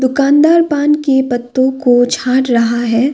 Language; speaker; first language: Hindi; non-native, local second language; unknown